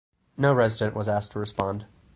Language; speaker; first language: English; native; English